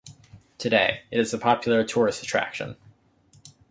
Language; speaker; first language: English; native; English